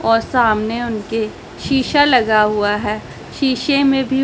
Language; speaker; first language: Hindi; non-native, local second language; Punjabi